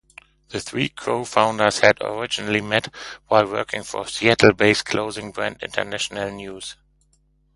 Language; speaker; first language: English; non-native, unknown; German